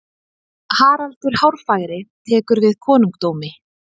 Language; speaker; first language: Icelandic; native; Icelandic